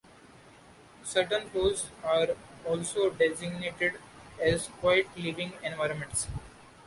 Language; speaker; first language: English; non-native, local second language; Marathi